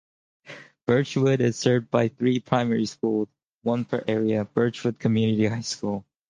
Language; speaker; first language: English; native; English